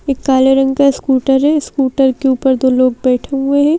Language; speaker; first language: Hindi; native; Hindi